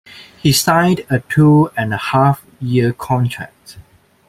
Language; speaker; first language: English; non-native, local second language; Cantonese